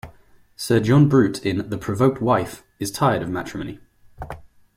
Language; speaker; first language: English; non-native, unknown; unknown